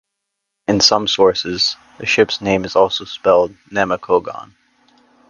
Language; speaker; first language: English; native; English